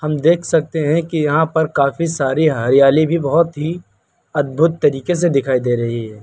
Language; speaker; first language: Hindi; native; Hindi